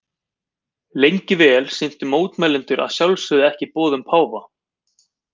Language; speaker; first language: Icelandic; native; Icelandic